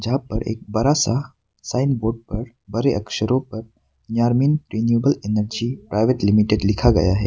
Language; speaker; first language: Hindi; non-native, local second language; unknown